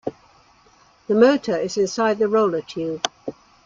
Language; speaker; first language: English; native; English